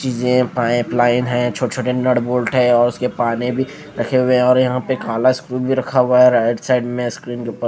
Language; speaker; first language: Hindi; non-native, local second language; Punjabi